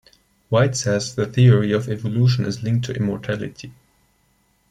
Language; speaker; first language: English; non-native, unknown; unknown